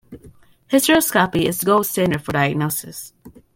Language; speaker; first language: English; native; English